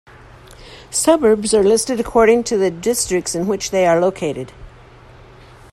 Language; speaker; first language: English; native; English